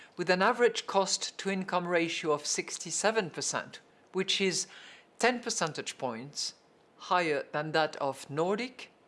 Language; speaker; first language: English; non-native, fluent; French